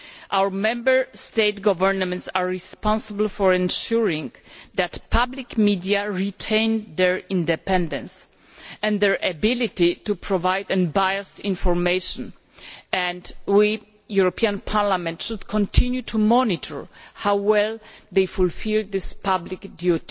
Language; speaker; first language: English; non-native, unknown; Polish